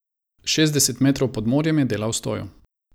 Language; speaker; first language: Slovenian; non-native, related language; Croatian